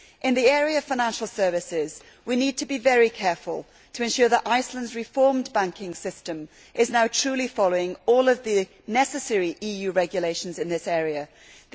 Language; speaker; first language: English; native; English